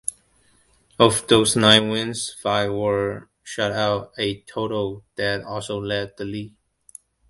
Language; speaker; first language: English; non-native, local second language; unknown